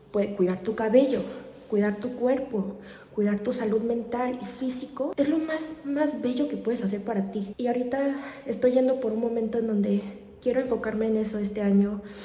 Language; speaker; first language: Spanish; non-native, fluent; Korean